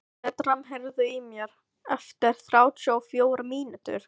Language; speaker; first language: Icelandic; non-native, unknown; Filipino